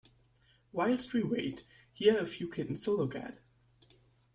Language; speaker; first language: English; non-native, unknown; German